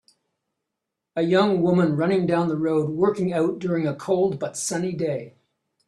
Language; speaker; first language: English; native; English